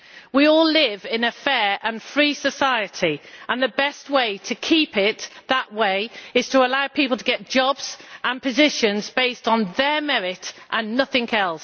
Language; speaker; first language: English; native; English